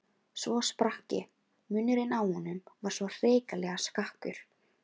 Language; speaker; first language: Icelandic; non-native, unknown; Filipino